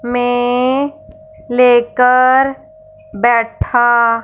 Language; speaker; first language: Hindi; non-native, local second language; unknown